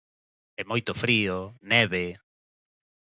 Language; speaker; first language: Galician; native; Galician